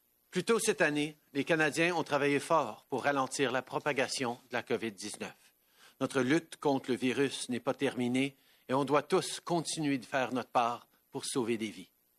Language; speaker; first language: French; early bilingual, heritage; French